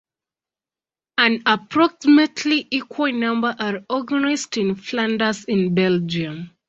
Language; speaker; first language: English; non-native, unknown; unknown